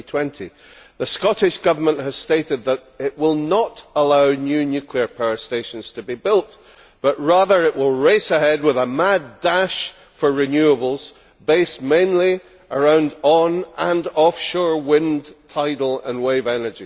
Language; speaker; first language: English; native; English